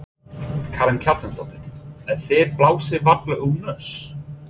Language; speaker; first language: Icelandic; non-native, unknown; English